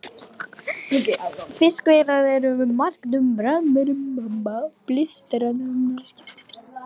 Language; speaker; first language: Icelandic; non-native, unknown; Lithuanian